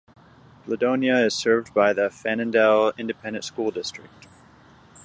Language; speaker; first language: English; native; English